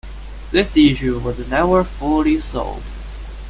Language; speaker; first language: English; non-native, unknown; Chinese